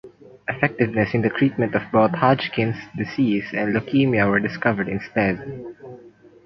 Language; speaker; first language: English; non-native, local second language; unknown